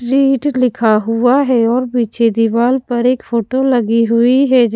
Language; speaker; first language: Hindi; non-native, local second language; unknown